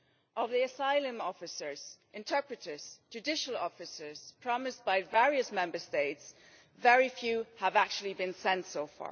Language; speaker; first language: English; non-native, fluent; German